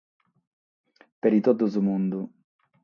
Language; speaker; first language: Sardinian; non-native, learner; Catalan